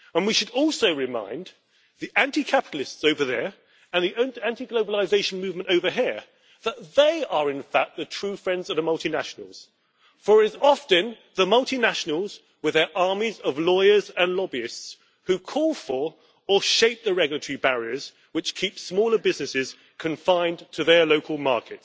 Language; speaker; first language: English; native; English